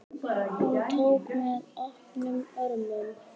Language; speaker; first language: Icelandic; native; Icelandic